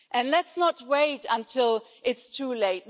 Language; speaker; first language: English; non-native, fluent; German